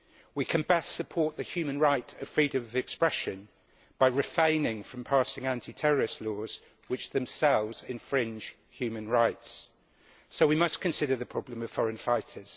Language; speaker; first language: English; native; English